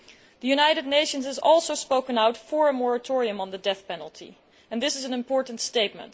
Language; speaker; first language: English; non-native, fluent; Dutch